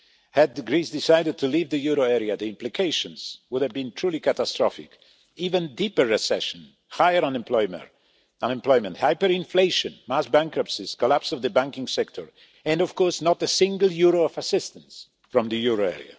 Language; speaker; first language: English; non-native, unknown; Polish